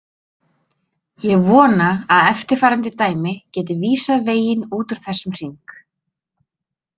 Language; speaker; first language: Icelandic; native; Icelandic